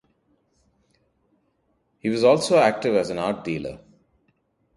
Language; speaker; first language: English; non-native, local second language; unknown